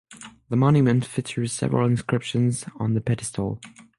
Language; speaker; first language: English; non-native, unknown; French